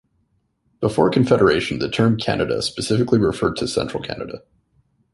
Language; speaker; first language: English; native; English